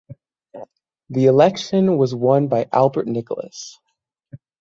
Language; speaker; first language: English; native; English